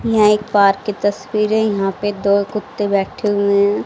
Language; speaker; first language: Hindi; native; Hindi